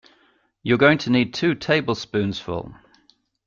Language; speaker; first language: English; native; English